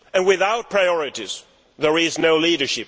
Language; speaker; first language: English; non-native, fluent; Swedish